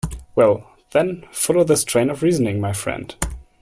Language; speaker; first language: English; non-native, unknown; German